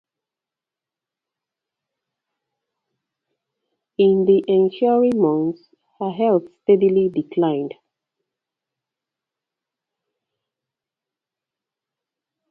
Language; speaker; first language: English; native; English